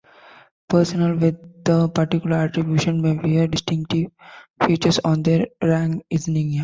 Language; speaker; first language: English; non-native, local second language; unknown